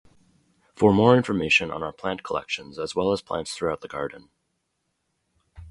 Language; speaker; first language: English; native; English